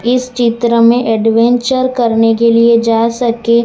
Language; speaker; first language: Hindi; non-native, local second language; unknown